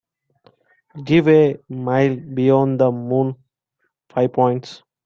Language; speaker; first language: English; non-native, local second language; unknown